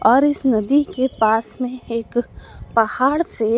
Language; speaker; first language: Hindi; native; Hindi